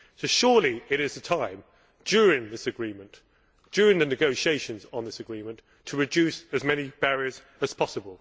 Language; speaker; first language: English; native; English